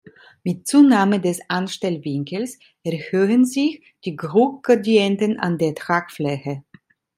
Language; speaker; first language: German; non-native, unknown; Italian